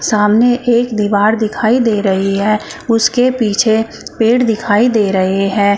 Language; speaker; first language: Hindi; native; Hindi